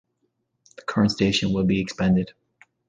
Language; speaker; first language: English; native; English